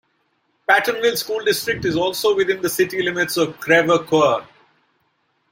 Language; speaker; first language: English; non-native, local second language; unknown